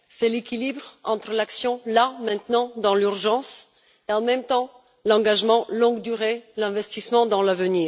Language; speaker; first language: French; non-native, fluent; Bulgarian